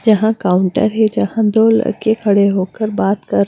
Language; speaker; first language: Hindi; non-native, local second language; Punjabi